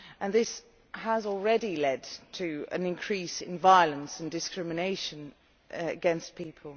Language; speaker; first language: English; non-native, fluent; Dutch